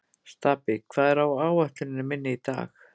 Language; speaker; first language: Icelandic; native; Icelandic